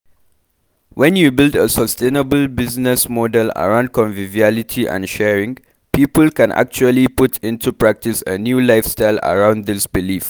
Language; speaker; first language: English; non-native, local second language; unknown